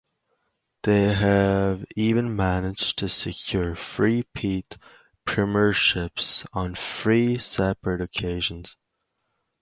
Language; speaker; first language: English; native; English